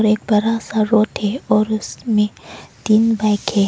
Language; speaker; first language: Hindi; non-native, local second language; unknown